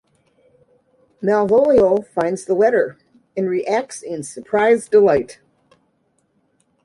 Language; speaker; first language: English; native; English